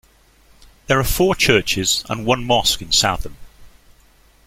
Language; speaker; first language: English; native; English